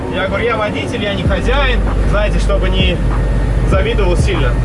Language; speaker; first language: Russian; native; Russian